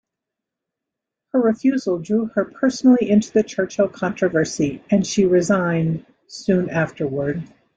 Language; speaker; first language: English; native; English